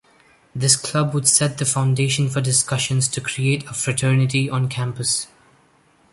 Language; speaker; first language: English; non-native, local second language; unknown